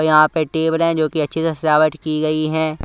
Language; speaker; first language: Hindi; non-native, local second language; Punjabi